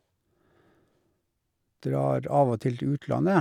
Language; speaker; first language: Norwegian; native; Norwegian